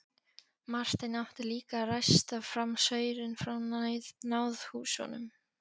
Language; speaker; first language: Icelandic; non-native, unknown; Polish